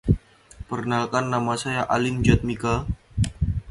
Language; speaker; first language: English; non-native, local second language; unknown